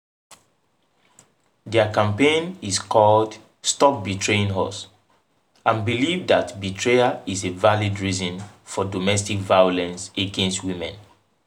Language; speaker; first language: English; non-native, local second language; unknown